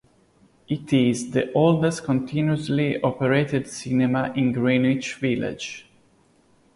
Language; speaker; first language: English; non-native, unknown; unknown